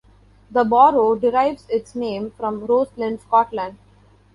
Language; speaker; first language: English; non-native, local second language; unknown